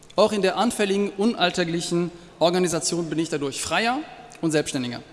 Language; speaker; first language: German; non-native, fluent; French